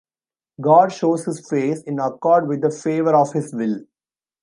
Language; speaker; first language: English; non-native, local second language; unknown